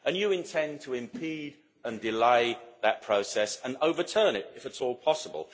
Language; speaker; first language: English; native; English